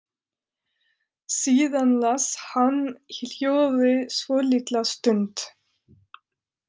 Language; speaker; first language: Icelandic; non-native, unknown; French